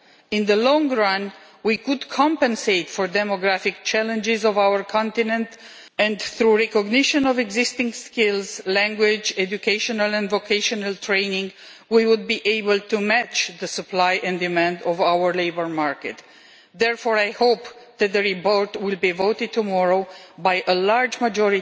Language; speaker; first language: English; non-native, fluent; Romanian